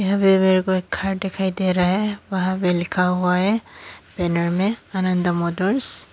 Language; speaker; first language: Hindi; non-native, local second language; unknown